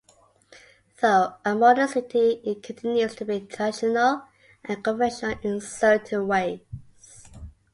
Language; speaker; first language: English; native; English